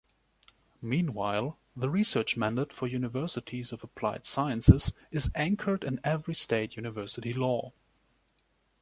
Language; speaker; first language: English; non-native, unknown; German